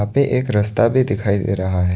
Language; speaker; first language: Hindi; non-native, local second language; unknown